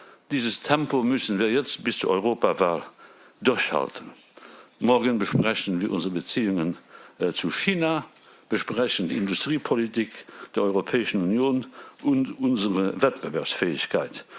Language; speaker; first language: German; non-native, local second language; Luxembourgish